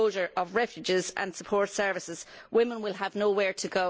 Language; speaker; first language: English; native; English